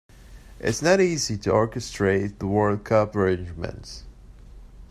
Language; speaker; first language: English; native; English